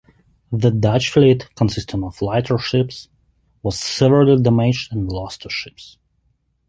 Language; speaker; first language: English; non-native, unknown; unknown